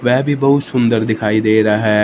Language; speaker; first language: Hindi; non-native, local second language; Punjabi